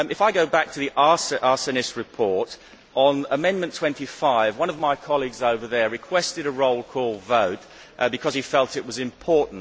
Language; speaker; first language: English; native; English